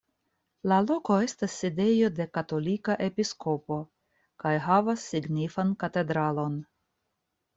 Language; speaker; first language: Esperanto; non-native, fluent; Russian